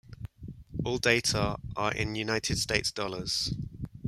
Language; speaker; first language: English; native; English